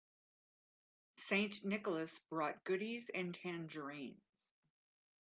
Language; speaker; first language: English; native; English